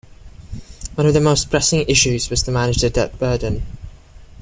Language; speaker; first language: English; non-native, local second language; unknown